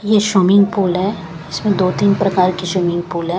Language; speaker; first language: Hindi; non-native, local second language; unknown